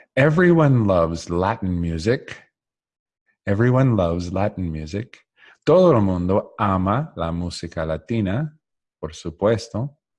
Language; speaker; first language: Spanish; non-native, learner; English